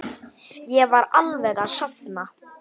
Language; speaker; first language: Icelandic; native; Icelandic